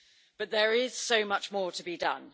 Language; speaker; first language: English; native; English